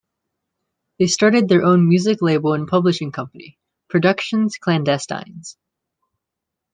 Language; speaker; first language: English; native; English